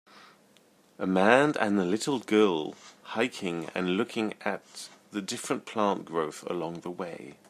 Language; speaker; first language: English; native; English